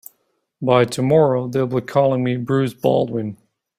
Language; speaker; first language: English; native; English